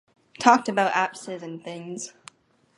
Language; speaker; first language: English; native; English